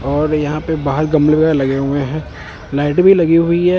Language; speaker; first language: Hindi; non-native, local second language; Punjabi